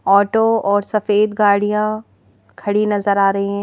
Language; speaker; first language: Hindi; native; Hindi